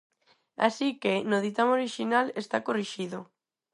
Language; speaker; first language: Galician; non-native, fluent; Spanish